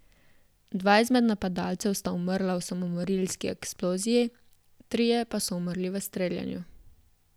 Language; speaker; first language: Slovenian; native; Slovenian